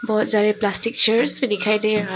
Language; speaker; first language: Hindi; early bilingual, other home language; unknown